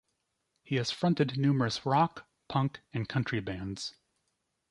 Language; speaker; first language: English; native; English